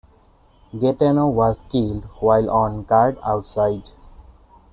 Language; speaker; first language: English; non-native, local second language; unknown